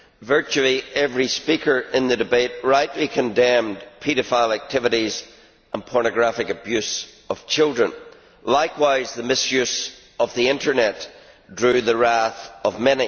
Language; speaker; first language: English; native; English